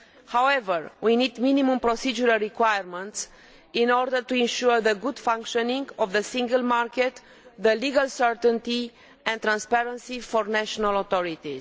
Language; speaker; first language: English; non-native, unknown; Romanian